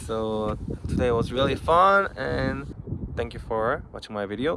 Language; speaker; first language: English; non-native, learner; Korean